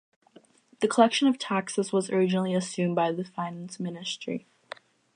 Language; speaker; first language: English; native; English